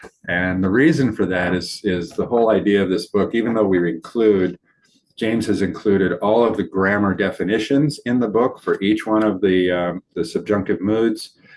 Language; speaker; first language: English; native; English